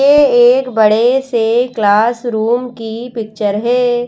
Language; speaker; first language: Hindi; native; Hindi